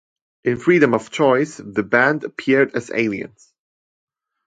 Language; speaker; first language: English; non-native, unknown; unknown